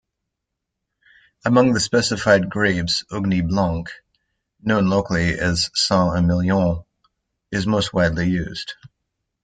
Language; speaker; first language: English; native; English